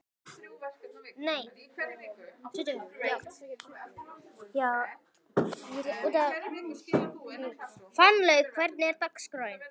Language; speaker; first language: Icelandic; native; Icelandic